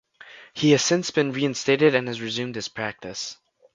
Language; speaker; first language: English; native; English